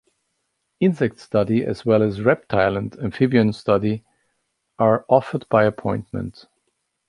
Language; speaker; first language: English; non-native, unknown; German